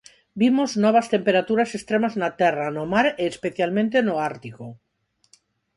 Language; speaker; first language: Galician; non-native, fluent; Spanish